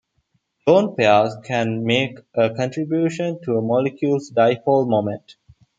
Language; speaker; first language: English; non-native, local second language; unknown